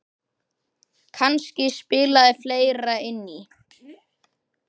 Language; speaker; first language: Icelandic; native; Icelandic